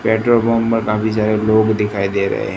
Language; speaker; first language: Hindi; non-native, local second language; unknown